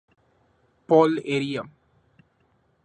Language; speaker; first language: English; non-native, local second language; Marathi